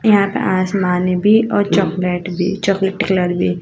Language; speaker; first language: Hindi; native; Hindi